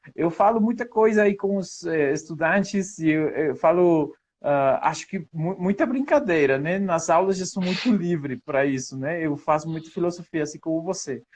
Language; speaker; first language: Portuguese; non-native, fluent; Spanish